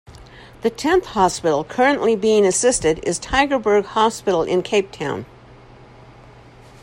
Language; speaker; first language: English; native; English